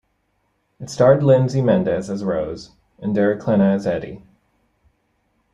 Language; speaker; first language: English; native; English